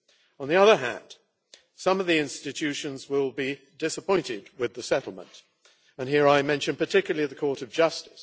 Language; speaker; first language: English; native; English